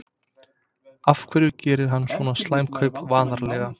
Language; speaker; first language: Icelandic; non-native, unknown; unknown